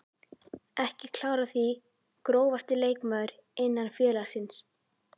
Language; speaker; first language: Icelandic; native; Icelandic